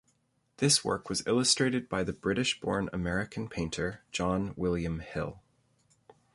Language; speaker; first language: English; native; English